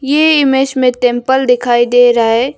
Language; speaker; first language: Hindi; non-native, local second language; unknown